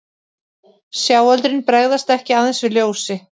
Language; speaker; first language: Icelandic; native; Icelandic